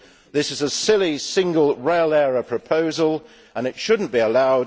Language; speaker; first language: English; native; English